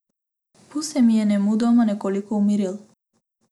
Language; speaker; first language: Slovenian; non-native, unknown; Macedonian